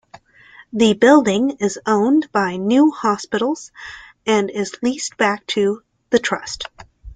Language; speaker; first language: English; native; English